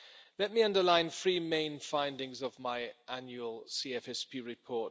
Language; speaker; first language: English; non-native, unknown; German